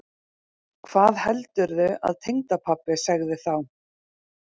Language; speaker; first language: Icelandic; native; Icelandic